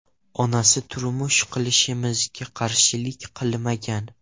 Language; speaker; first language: Uzbek; non-native, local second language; Russian